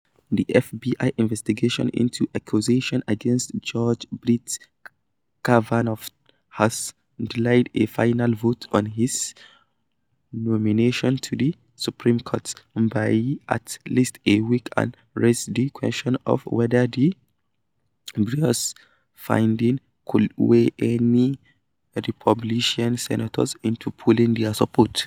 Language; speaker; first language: English; non-native, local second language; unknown